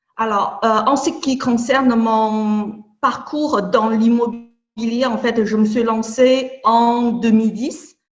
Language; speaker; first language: French; non-native, fluent; Chinese